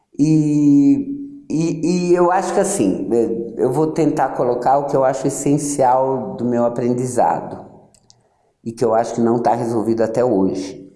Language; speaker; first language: Portuguese; early bilingual, other home language; Yiddish